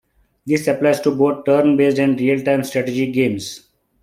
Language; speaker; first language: English; non-native, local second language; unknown